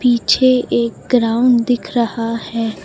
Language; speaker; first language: Hindi; native; Hindi